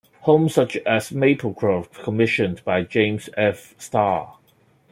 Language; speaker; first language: English; non-native, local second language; Cantonese